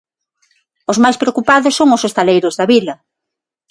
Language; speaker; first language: Galician; non-native, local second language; Spanish